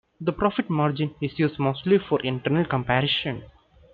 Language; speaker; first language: English; non-native, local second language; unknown